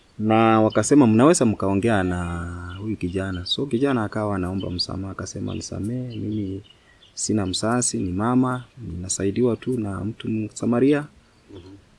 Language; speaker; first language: Swahili; non-native, local second language; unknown